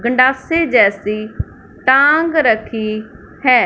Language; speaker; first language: Hindi; non-native, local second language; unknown